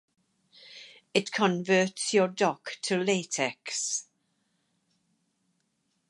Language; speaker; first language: English; native; English